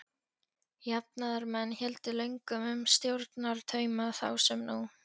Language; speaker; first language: Icelandic; non-native, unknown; Polish